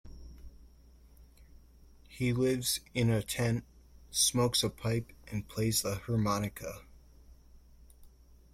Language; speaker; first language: English; native; English